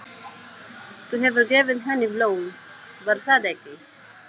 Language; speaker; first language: Icelandic; non-native, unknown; Filipino